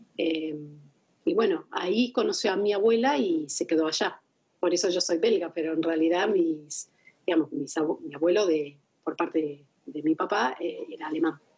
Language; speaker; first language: Spanish; non-native, fluent; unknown